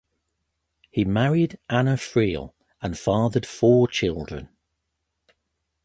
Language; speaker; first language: English; native; English